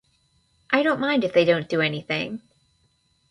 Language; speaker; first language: English; native; English